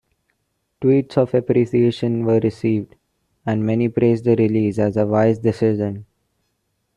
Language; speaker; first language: English; non-native, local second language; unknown